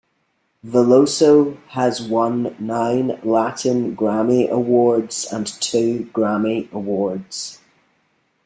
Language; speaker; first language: English; native; English